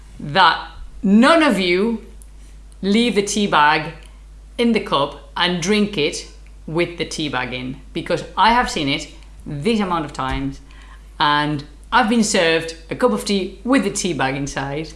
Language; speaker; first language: English; non-native, fluent; Spanish